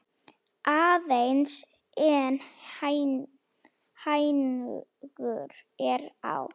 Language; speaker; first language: Icelandic; non-native, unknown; Slovak